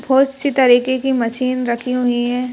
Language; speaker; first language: Hindi; native; Hindi